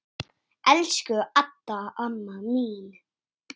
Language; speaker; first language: Icelandic; native; Icelandic